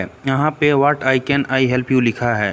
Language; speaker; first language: Hindi; native; Hindi